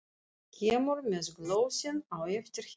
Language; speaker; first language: Icelandic; non-native, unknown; Russian